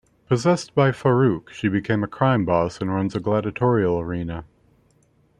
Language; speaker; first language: English; native; English